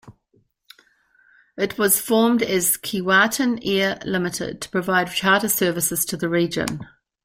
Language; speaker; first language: English; native; English